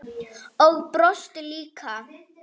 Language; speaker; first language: Icelandic; native; Icelandic